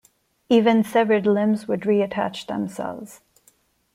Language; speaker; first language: English; non-native, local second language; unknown